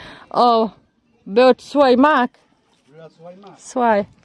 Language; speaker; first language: English; non-native, fluent; French